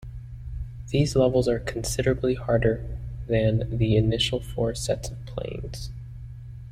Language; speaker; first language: English; native; English